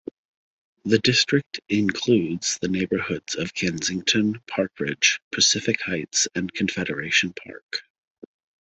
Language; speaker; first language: English; native; English